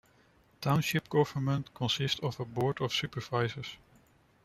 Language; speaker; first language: English; non-native, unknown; Dutch